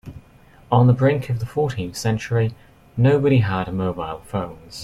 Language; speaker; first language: English; native; English